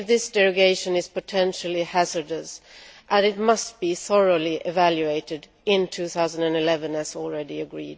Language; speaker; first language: English; non-native, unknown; Swedish